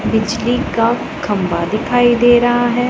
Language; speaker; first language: Hindi; non-native, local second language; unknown